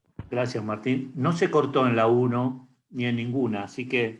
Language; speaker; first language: Spanish; native; Spanish